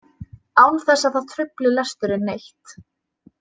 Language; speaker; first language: Icelandic; native; Icelandic